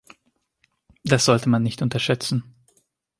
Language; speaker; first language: German; non-native, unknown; Hungarian